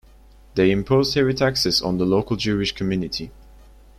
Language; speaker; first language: English; non-native, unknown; Turkish